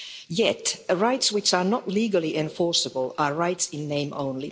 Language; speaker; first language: English; non-native, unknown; Finnish